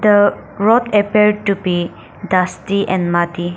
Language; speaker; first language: English; non-native, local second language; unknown